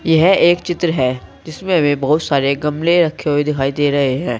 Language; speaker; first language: Hindi; native; Hindi